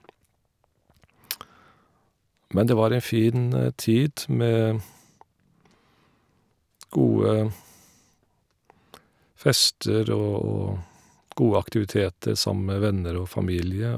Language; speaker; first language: Norwegian; non-native, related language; Faroese